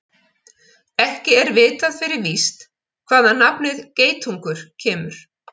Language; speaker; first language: Icelandic; native; Icelandic